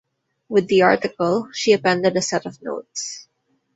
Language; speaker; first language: English; non-native, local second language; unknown